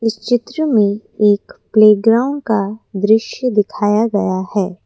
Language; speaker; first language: Hindi; non-native, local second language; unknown